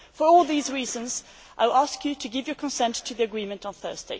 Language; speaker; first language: English; non-native, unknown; Swedish